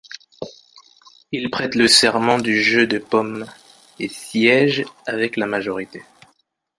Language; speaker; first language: French; non-native, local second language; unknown